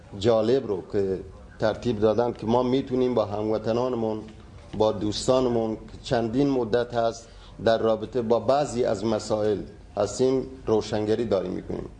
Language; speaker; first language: Persian; non-native, local second language; Baluchi